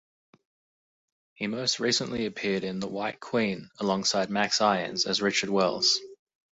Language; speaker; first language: English; native; English